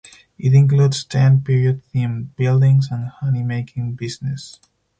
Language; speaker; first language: English; non-native, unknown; Spanish